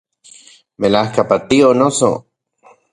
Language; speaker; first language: Central Puebla Nahuatl; non-native, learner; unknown